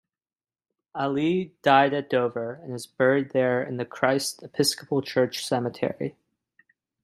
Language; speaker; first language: English; native; English